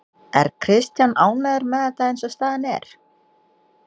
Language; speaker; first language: Icelandic; non-native, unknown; Indonesian